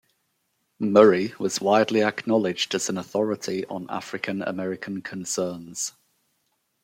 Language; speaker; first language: English; native; English